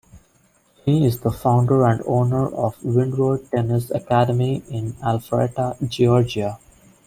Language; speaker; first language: English; non-native, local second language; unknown